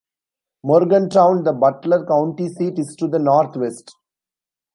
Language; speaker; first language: English; non-native, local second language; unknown